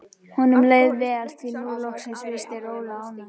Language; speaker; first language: Icelandic; native; Icelandic